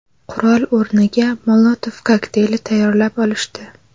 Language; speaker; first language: Uzbek; native; Uzbek